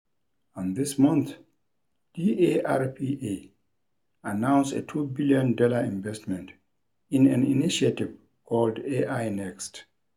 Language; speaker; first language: English; non-native, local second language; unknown